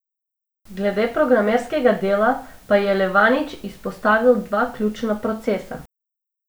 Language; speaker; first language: Slovenian; non-native, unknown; Macedonian